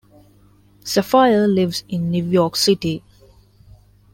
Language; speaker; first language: English; non-native, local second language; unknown